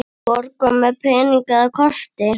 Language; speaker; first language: Icelandic; native; Icelandic